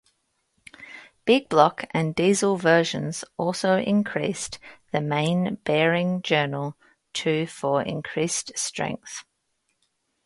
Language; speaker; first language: English; native; English